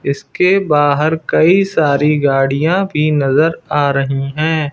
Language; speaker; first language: Hindi; native; Hindi